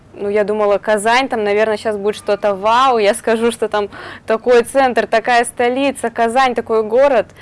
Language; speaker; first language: Russian; native; Russian